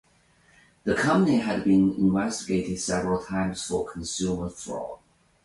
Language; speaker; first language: English; non-native, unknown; Chinese